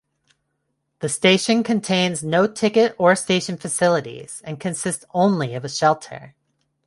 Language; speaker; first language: English; non-native, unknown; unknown